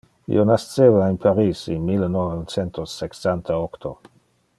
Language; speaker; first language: Interlingua; non-native, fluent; Dutch